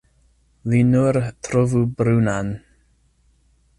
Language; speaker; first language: Esperanto; non-native, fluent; English